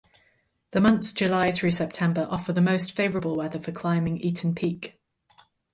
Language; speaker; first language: English; native; English